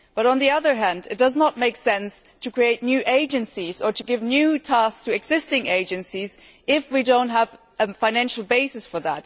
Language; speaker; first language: English; non-native, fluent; German